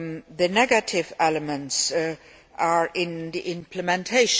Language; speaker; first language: English; non-native, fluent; Luxembourgish